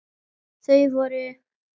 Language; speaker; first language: Icelandic; native; Icelandic